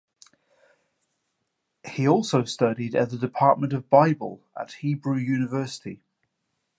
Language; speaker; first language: English; native; English